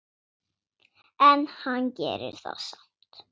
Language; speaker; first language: Icelandic; non-native, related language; Swedish